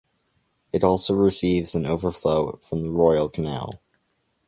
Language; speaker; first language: English; native; English